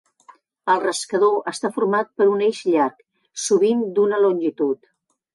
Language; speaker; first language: Catalan; native; Catalan